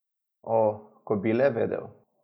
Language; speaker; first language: Slovenian; native; Slovenian